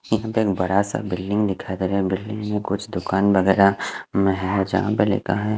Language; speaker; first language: Hindi; non-native, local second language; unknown